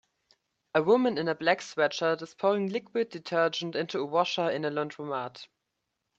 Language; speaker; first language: English; native; English